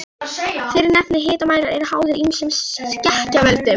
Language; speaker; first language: Icelandic; non-native, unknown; Polish